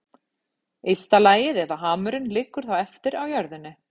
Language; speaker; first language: Icelandic; native; Icelandic